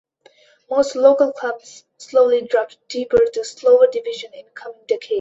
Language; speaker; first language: English; non-native, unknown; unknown